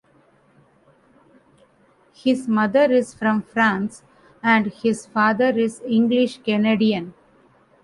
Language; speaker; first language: English; non-native, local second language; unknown